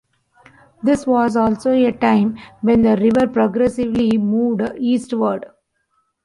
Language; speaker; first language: English; non-native, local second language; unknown